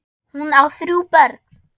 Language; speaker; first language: Icelandic; non-native, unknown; German